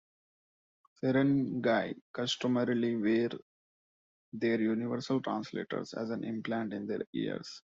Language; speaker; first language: English; non-native, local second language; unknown